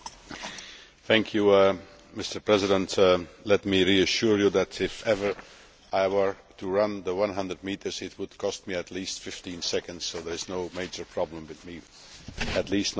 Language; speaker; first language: English; non-native, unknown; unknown